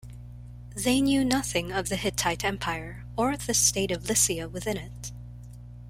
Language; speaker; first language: English; non-native, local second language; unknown